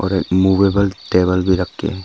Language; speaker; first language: Hindi; non-native, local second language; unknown